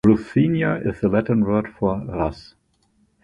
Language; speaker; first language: English; non-native, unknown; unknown